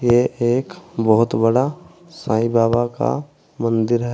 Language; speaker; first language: Hindi; native; Hindi